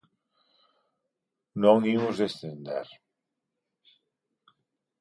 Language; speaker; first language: Galician; non-native, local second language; Spanish